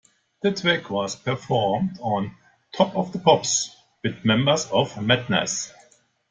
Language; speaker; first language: English; non-native, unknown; German